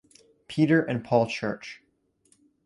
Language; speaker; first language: English; native; English